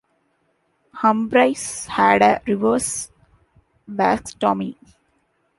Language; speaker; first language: English; non-native, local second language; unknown